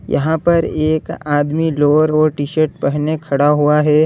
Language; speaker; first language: Hindi; native; Hindi